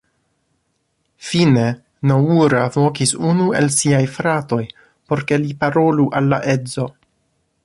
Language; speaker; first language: Esperanto; non-native, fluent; English